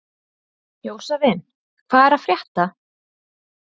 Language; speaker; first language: Icelandic; native; Icelandic